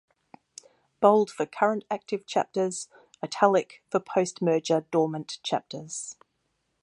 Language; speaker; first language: English; native; English